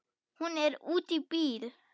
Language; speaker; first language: Icelandic; non-native, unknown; German